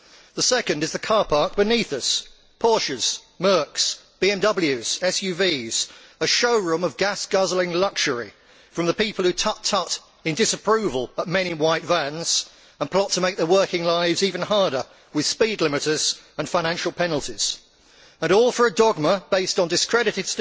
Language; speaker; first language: English; native; English